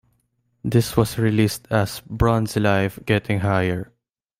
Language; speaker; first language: English; non-native, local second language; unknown